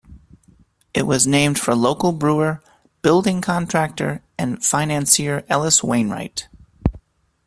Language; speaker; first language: English; native; English